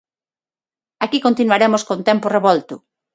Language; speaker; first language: Galician; non-native, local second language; Spanish